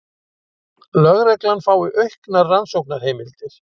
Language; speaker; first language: Icelandic; native; Icelandic